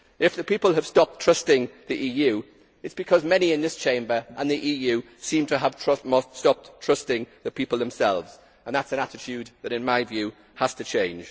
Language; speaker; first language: English; native; English